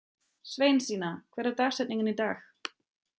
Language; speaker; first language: Icelandic; non-native, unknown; German